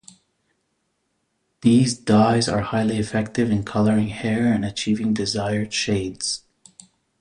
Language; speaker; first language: English; native; English